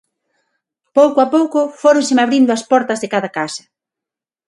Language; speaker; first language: Galician; non-native, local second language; Spanish